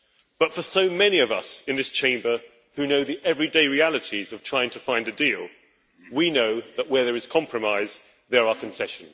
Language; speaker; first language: English; native; English